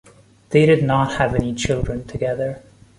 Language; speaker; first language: English; non-native, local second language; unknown